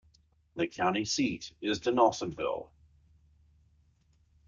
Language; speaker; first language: English; native; English